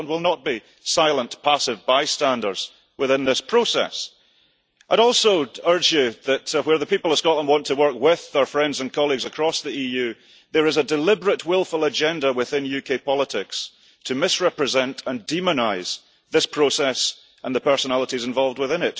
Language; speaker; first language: English; early bilingual, heritage; English